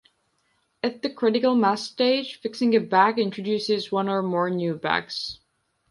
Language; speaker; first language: English; non-native, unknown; Georgian